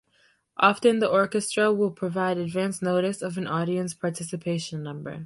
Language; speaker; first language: English; native; English